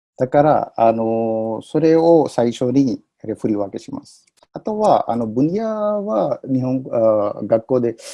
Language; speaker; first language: Japanese; non-native, fluent; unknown